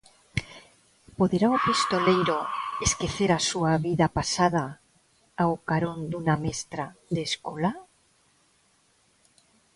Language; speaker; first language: Galician; non-native, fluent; Spanish